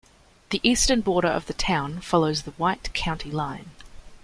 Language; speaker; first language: English; native; English